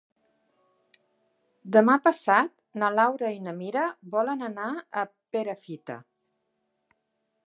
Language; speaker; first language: Catalan; native; Catalan